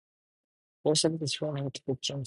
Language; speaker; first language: English; non-native, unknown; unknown